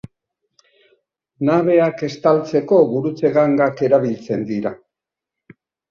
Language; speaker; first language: Basque; native; Basque